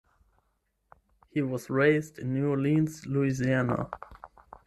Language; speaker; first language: English; non-native, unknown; German